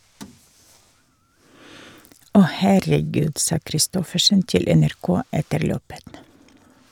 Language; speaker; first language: Norwegian; non-native, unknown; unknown